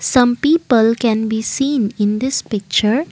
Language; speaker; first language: English; non-native, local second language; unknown